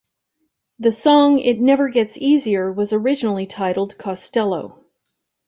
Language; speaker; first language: English; native; English